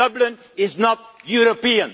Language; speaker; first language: English; non-native, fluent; Dutch